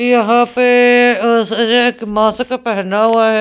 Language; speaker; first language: Hindi; non-native, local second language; Punjabi